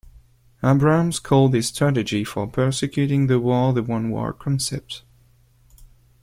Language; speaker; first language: English; non-native, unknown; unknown